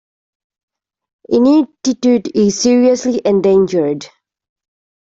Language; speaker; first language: English; native; English